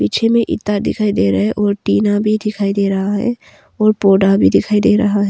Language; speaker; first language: Hindi; early bilingual, other home language; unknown